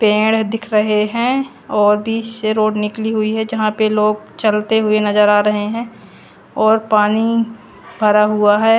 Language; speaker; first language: Hindi; native; Hindi